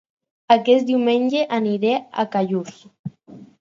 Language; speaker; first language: Catalan; non-native, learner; Spanish